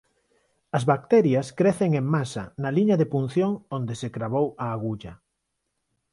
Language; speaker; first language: Galician; non-native, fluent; Spanish